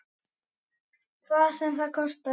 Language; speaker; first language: Icelandic; native; Icelandic